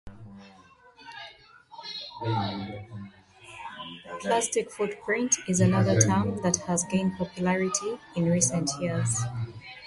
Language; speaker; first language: English; native; English